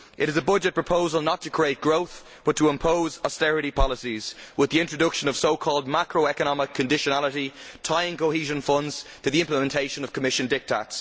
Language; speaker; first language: English; native; English